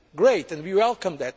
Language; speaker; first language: English; non-native, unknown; Portuguese